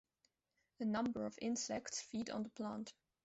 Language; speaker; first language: English; non-native, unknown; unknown